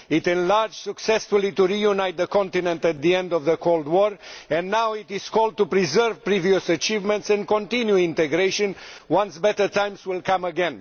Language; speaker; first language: English; non-native, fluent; Romanian